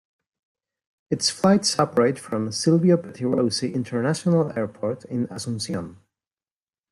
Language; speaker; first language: English; non-native, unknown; Spanish